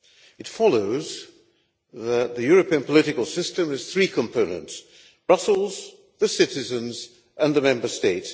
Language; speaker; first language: English; non-native, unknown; Hungarian